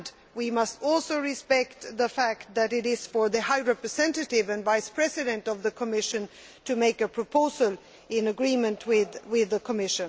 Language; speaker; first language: English; non-native, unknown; Swedish